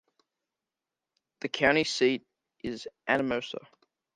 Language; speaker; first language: English; native; English